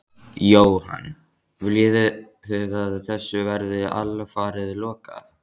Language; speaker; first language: Icelandic; native; Icelandic